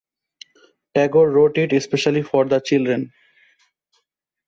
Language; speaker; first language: English; non-native, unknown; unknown